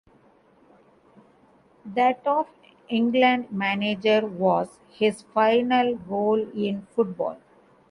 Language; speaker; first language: English; non-native, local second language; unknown